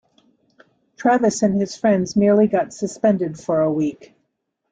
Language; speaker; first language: English; native; English